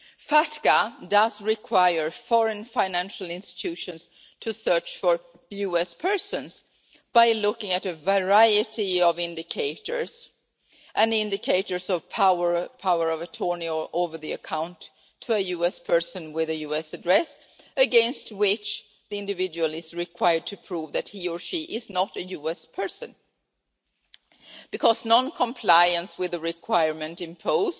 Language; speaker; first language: English; non-native, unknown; Swedish